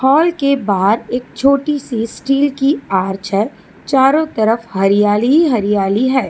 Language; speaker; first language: Hindi; non-native, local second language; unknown